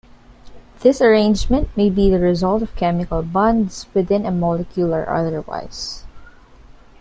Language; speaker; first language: English; non-native, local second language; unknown